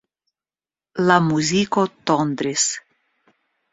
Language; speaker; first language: Esperanto; non-native, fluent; Russian